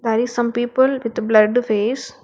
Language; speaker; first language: English; non-native, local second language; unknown